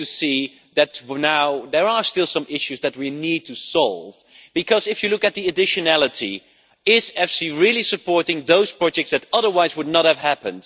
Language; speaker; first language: English; non-native, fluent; Dutch